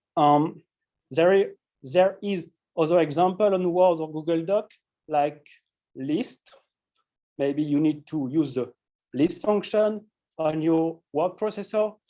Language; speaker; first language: English; non-native, fluent; French